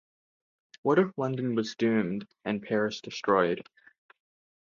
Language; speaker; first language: English; native; English